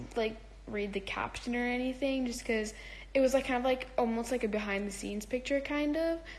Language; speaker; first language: English; early bilingual, other home language; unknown